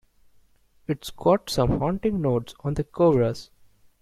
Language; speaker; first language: English; non-native, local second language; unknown